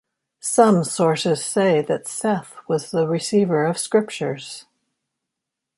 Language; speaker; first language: English; native; English